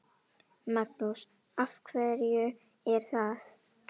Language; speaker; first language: Icelandic; non-native, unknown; Indonesian